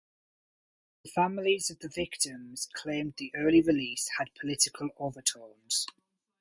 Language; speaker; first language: English; native; English